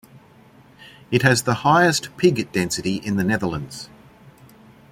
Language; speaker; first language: English; native; English